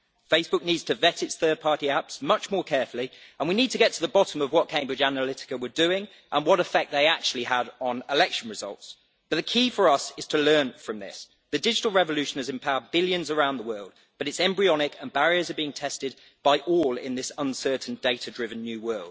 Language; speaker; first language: English; native; English